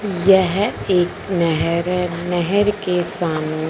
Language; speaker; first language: Hindi; non-native, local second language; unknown